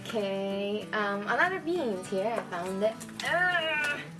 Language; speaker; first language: English; non-native, fluent; Japanese